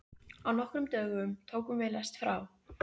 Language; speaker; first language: Icelandic; native; Icelandic